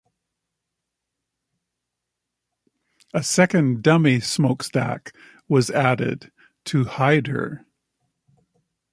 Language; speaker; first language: English; native; English